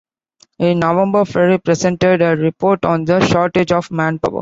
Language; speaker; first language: English; non-native, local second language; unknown